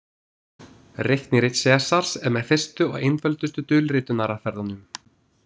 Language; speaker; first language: Icelandic; non-native, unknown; English